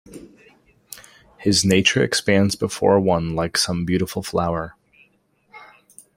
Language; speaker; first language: English; native; English